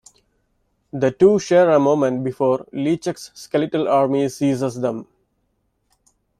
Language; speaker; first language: English; non-native, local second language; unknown